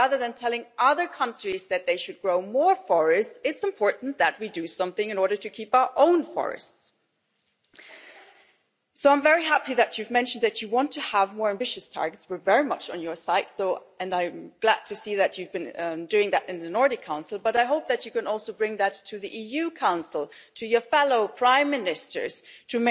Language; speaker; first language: English; non-native, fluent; German